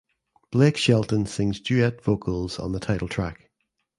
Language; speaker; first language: English; native; English